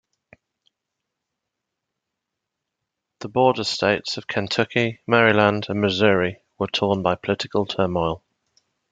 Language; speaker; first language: English; native; English